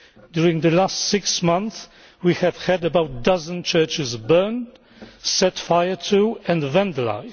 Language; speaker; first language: English; non-native, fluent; Polish